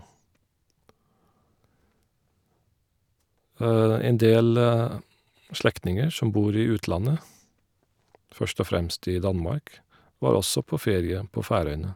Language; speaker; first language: Norwegian; non-native, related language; Faroese